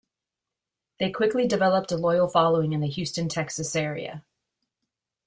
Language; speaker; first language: English; native; English